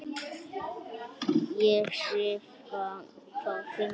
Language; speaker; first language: Icelandic; native; Icelandic